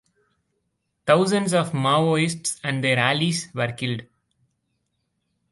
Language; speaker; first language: English; non-native, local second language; Tamil